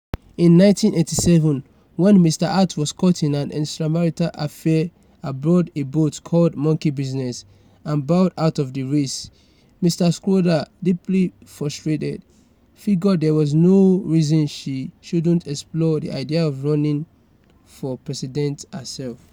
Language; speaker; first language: English; non-native, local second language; Yoruba